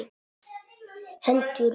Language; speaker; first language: Icelandic; non-native, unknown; Italian